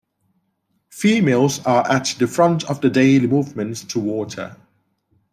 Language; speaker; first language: English; non-native, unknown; Thai